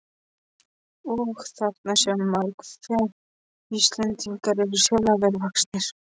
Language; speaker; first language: Icelandic; non-native, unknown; Polish